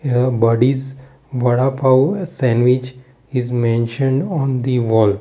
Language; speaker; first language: English; non-native, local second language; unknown